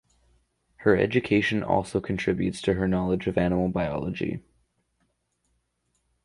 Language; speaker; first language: English; native; English